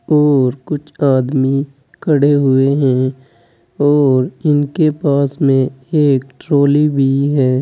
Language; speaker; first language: Hindi; native; Hindi